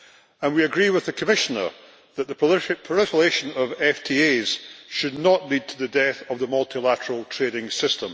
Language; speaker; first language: English; native; English